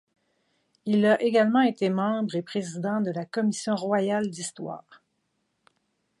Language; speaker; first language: French; native; French